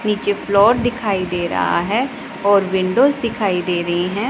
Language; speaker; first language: Hindi; non-native, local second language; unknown